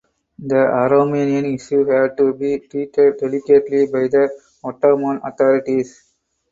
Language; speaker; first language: English; non-native, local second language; Tamil